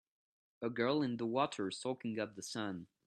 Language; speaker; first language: English; non-native, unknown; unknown